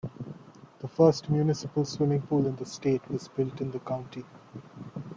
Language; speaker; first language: English; non-native, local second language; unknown